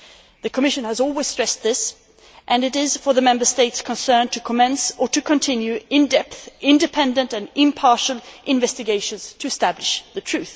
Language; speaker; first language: English; non-native, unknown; Swedish